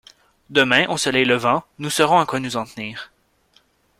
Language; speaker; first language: French; native; French